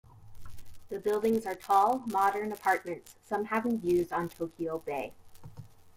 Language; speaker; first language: English; native; English